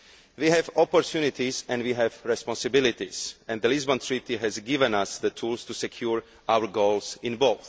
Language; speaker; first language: English; non-native, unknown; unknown